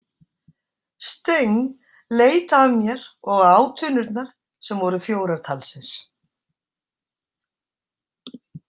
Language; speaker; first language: Icelandic; native; Icelandic